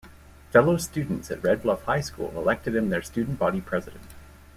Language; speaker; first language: English; native; English